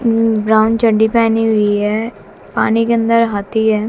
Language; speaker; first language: Hindi; native; Hindi